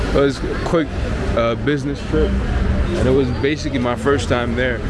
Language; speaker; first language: English; native; English